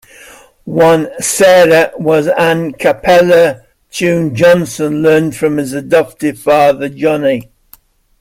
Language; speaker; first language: English; native; English